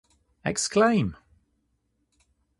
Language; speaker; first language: English; native; English